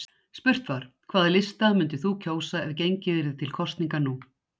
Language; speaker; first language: Icelandic; native; Icelandic